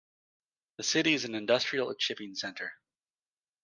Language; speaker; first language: English; native; English